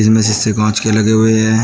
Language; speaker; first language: Hindi; native; Hindi